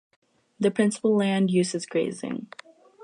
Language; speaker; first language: English; native; English